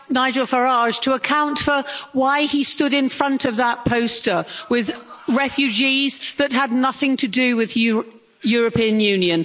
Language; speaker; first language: English; native; English